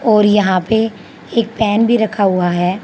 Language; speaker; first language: Hindi; native; Hindi